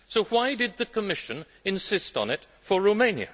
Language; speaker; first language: English; native; English